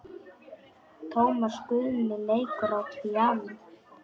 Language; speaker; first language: Icelandic; non-native, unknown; Polish